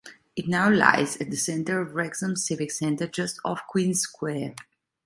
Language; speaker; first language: English; non-native, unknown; Italian